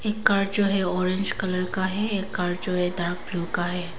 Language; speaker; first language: Hindi; non-native, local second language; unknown